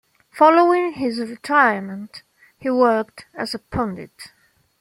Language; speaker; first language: English; non-native, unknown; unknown